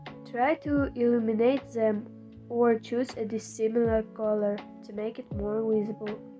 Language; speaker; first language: English; non-native, learner; Russian